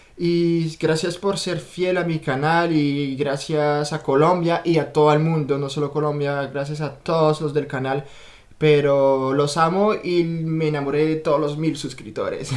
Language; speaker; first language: Spanish; non-native, fluent; French